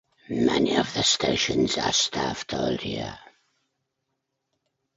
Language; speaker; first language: English; native; English